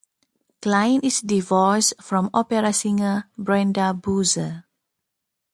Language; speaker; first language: English; non-native, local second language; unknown